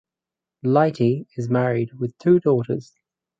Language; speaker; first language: English; native; English